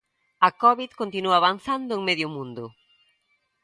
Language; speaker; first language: Galician; native; Galician